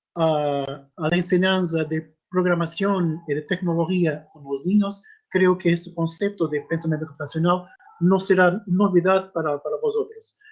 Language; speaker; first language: Spanish; non-native, related language; Portuguese